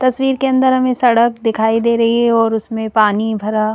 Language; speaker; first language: Hindi; native; Hindi